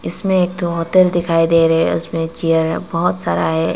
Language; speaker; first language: Hindi; non-native, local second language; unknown